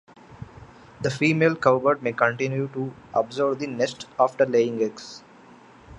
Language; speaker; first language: English; non-native, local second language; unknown